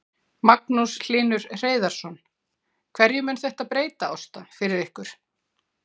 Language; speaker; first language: Icelandic; native; Icelandic